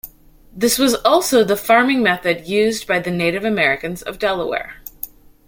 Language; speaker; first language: English; native; English